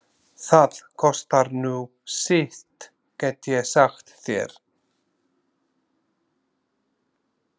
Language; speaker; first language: Icelandic; non-native, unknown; Slovak